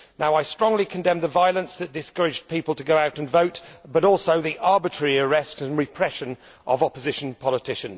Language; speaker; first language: English; native; English